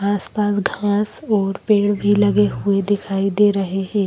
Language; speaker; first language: Hindi; native; Hindi